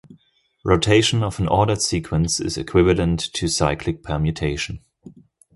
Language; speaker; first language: English; non-native, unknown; German